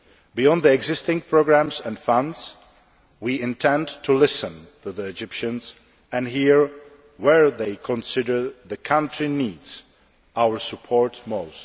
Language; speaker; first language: English; non-native, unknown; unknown